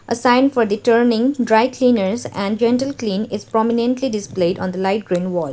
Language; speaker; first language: English; non-native, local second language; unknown